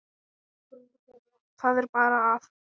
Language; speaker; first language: Icelandic; non-native, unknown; Thai